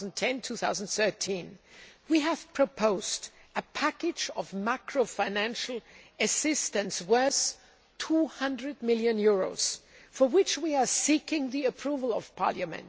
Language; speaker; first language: English; non-native, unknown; German